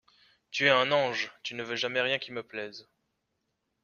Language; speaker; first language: French; native; French